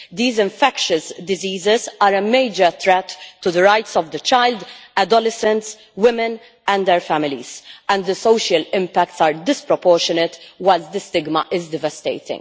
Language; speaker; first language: English; non-native, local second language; Maltese